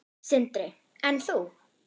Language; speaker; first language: Icelandic; non-native, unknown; German